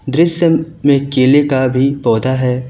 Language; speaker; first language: Hindi; native; Hindi